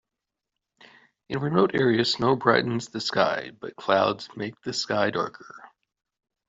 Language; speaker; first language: English; native; English